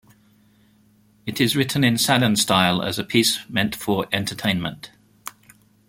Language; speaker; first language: English; native; English